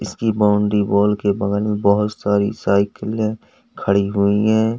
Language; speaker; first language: Hindi; native; Hindi